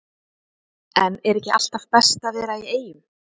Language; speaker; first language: Icelandic; native; Icelandic